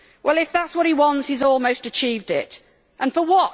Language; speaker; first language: English; native; English